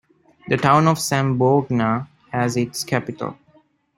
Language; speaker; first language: English; non-native, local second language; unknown